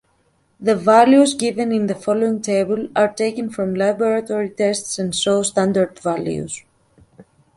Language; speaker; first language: English; native; English